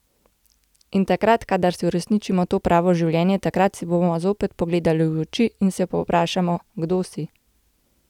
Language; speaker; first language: Slovenian; native; Slovenian